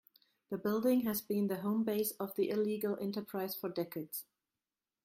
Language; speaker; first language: English; non-native, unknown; German